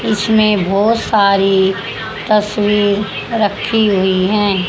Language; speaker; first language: Hindi; native; Hindi